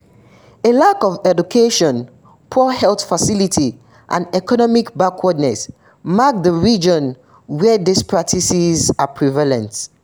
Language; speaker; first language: English; non-native, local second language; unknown